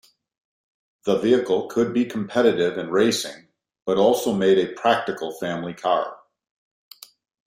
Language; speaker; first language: English; native; English